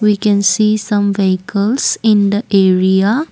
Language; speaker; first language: English; non-native, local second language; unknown